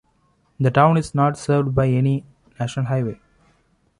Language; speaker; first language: English; non-native, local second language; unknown